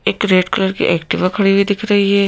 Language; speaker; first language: Hindi; native; Hindi